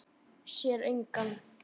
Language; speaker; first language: Icelandic; native; Icelandic